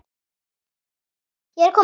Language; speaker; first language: Icelandic; native; Icelandic